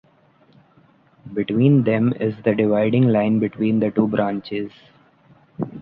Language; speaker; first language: English; non-native, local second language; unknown